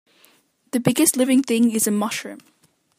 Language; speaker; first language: English; native; English